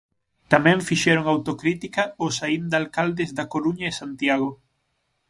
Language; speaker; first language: Galician; native; Galician